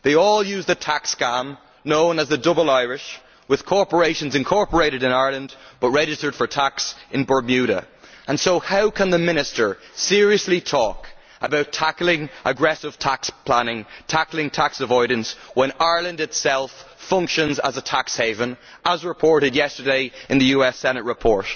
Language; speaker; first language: English; native; English